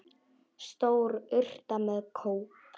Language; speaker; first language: Icelandic; non-native, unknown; Polish